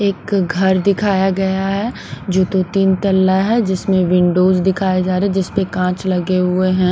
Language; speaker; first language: Hindi; non-native, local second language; Punjabi